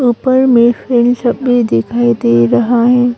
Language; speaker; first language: Hindi; non-native, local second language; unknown